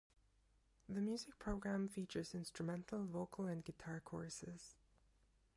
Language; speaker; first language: English; non-native, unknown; German